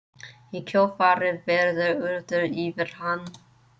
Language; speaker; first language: Icelandic; non-native, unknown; English